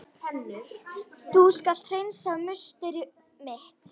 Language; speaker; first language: Icelandic; native; Icelandic